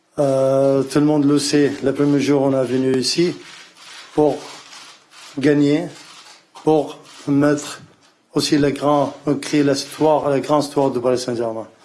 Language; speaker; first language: French; non-native, learner; Arabic